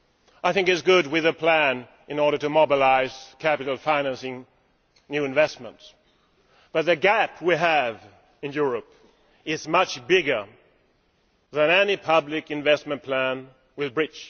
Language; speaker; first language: English; non-native, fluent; Swedish